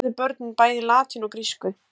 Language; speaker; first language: Icelandic; native; Icelandic